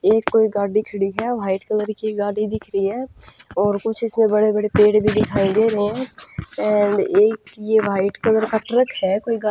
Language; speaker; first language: Hindi; non-native, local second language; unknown